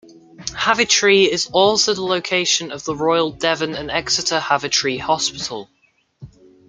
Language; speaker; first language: English; native; English